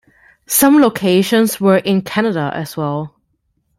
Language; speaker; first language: English; non-native, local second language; Cantonese